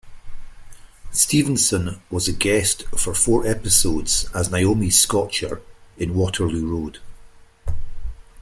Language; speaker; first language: English; native; English